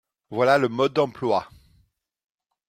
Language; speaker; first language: French; non-native, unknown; Dutch